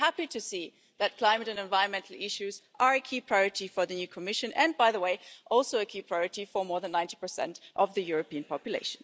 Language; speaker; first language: English; non-native, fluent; German